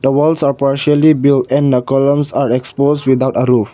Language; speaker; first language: English; non-native, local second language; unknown